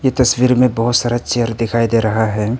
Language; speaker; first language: Hindi; non-native, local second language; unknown